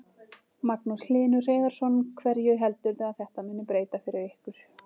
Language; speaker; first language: Icelandic; native; Icelandic